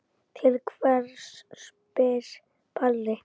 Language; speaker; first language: Icelandic; native; Icelandic